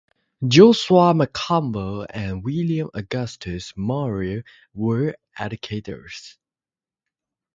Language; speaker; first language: English; non-native, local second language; Chinese